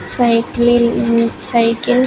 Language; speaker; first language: English; non-native, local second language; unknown